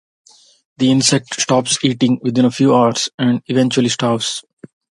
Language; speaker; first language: English; non-native, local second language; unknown